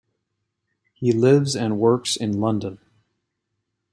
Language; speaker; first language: English; native; English